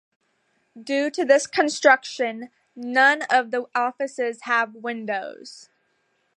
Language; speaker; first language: English; native; English